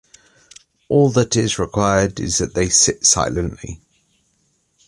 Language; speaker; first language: English; native; English